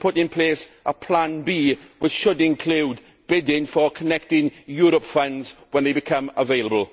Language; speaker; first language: English; native; English